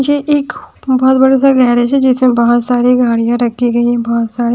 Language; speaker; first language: Hindi; non-native, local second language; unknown